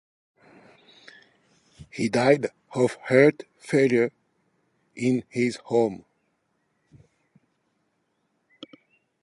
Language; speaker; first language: English; non-native, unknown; French